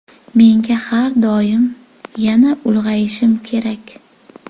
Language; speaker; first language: Uzbek; native; Uzbek